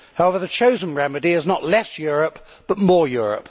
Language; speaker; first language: English; native; English